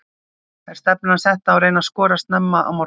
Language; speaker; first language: Icelandic; native; Icelandic